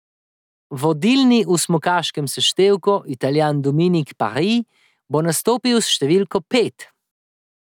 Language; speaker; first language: Slovenian; native; Slovenian